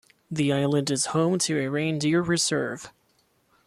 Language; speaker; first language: English; non-native, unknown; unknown